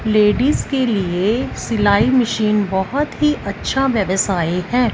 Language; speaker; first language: Hindi; non-native, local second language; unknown